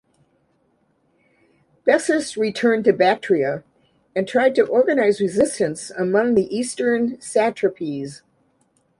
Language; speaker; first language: English; native; English